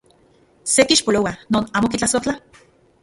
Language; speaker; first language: Central Puebla Nahuatl; non-native, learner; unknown